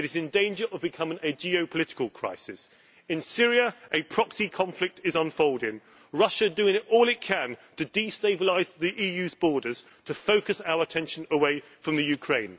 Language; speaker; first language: English; native; English